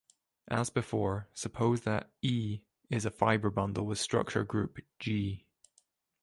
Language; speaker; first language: English; native; English